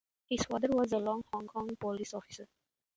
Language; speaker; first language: English; native; English